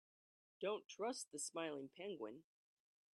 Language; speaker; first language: English; native; English